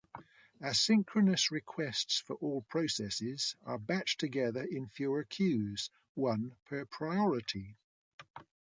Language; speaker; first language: English; native; English